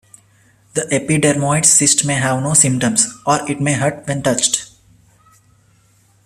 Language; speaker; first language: English; non-native, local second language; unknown